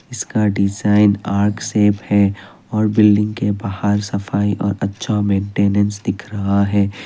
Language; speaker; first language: Hindi; non-native, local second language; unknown